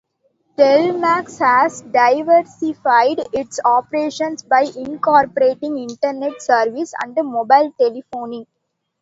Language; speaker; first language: English; non-native, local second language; Tamil